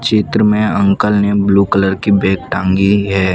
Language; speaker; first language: Hindi; non-native, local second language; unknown